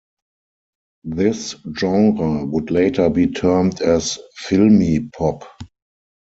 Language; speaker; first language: English; non-native, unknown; German